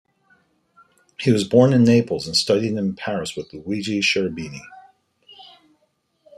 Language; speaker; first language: English; native; English